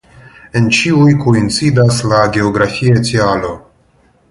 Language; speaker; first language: Esperanto; non-native, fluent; Russian